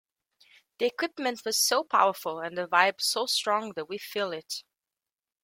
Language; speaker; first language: English; native; English